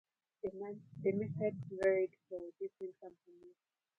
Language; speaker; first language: English; non-native, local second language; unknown